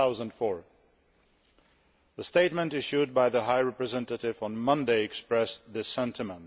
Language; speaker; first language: English; non-native, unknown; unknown